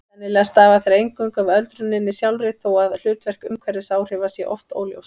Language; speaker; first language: Icelandic; native; Icelandic